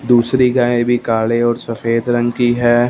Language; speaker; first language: Hindi; non-native, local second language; Punjabi